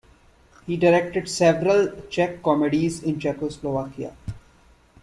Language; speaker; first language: English; non-native, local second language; Hindi